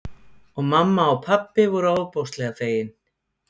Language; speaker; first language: Icelandic; native; Icelandic